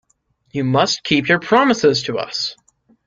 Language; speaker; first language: English; native; English